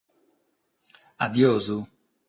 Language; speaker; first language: Sardinian; non-native, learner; Catalan